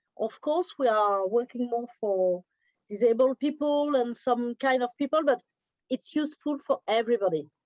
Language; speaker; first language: English; non-native, learner; French